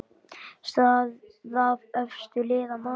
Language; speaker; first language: Icelandic; native; Icelandic